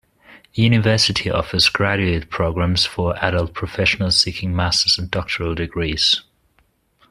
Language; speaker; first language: English; non-native, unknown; German